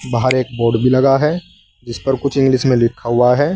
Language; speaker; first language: Hindi; native; Hindi